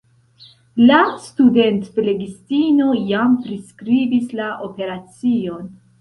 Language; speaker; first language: Esperanto; non-native, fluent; Central Kurdish